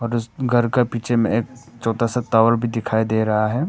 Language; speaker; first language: Hindi; non-native, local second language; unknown